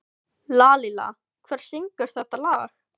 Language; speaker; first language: Icelandic; non-native, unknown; Filipino